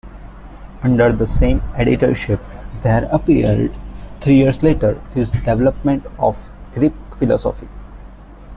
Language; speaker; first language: English; non-native, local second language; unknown